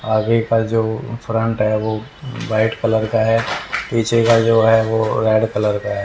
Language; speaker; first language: Hindi; native; Hindi